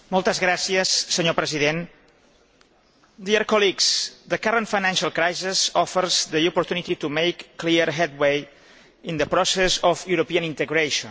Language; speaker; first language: English; non-native, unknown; Catalan